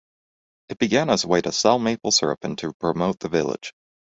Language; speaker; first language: English; native; English